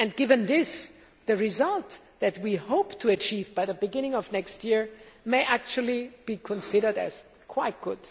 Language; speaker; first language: English; non-native, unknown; German